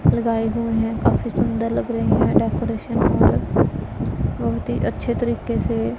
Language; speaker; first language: Hindi; non-native, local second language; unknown